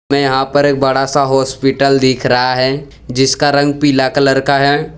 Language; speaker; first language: Hindi; non-native, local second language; Gujarati